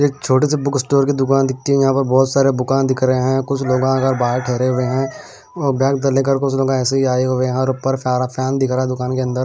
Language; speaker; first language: Hindi; non-native, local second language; Punjabi